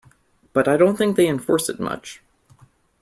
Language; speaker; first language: English; native; English